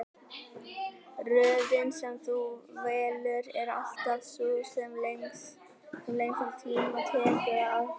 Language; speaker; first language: Icelandic; native; Icelandic